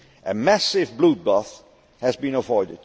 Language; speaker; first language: English; non-native, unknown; Dutch